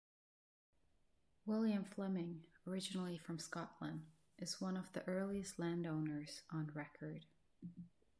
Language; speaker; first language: English; non-native, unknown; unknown